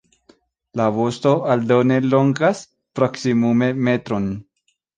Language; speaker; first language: Esperanto; non-native, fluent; Spanish